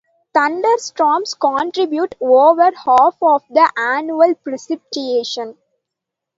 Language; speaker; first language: English; non-native, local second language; Tamil